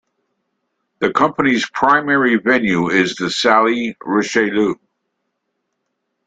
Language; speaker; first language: English; native; English